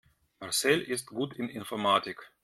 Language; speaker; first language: German; non-native, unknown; Russian